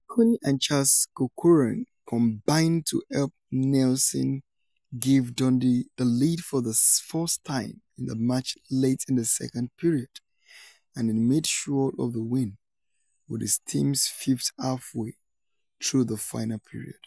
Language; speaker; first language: English; non-native, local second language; Yoruba